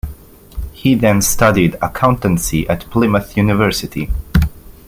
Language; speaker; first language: English; native; English